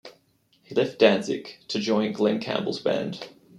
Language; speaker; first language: English; native; English